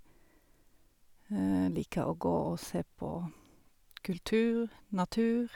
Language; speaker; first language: Norwegian; native; Norwegian